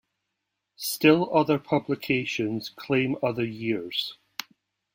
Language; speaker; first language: English; native; English